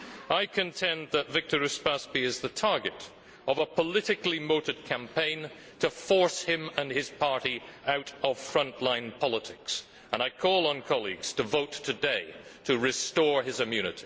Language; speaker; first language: English; native; English